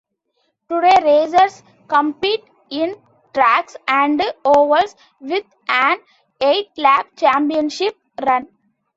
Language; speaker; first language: English; non-native, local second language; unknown